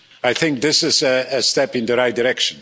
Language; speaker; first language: English; non-native, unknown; Polish